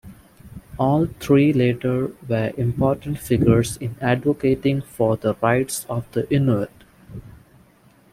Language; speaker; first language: English; non-native, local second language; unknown